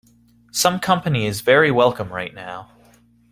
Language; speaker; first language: English; native; English